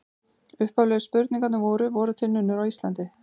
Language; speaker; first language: Icelandic; native; Icelandic